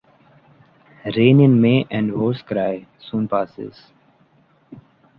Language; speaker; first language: English; non-native, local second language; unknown